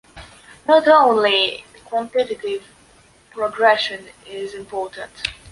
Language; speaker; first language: English; non-native, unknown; Polish